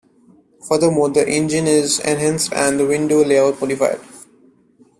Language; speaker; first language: English; non-native, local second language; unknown